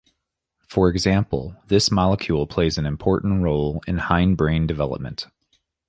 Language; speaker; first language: English; native; English